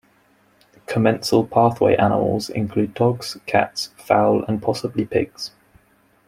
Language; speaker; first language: English; native; English